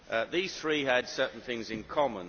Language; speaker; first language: English; native; English